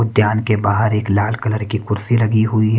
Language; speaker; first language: Hindi; native; Hindi